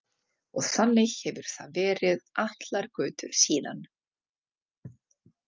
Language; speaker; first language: Icelandic; non-native, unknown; Czech